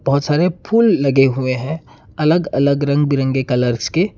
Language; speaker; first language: Hindi; non-native, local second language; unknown